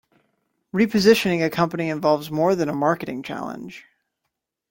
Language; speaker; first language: English; native; English